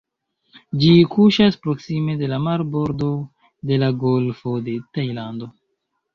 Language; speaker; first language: Esperanto; non-native, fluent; Chinese